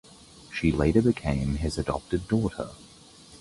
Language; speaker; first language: English; native; English